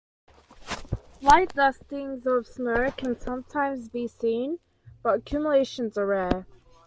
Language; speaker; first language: English; native; English